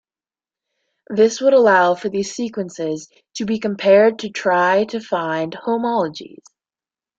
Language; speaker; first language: English; native; English